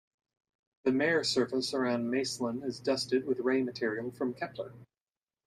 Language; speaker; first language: English; native; English